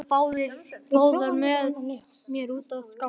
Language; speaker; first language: Icelandic; native; Icelandic